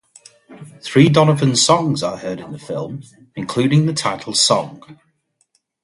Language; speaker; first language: English; native; English